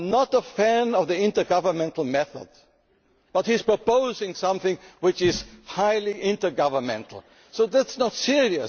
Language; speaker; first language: English; non-native, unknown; German